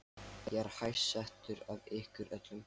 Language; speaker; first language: Icelandic; non-native, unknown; Lithuanian